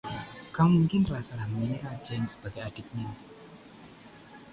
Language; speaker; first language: Indonesian; non-native, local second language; Javanese